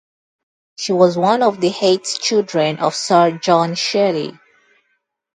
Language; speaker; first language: English; non-native, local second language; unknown